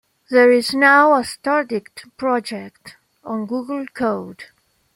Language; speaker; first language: English; non-native, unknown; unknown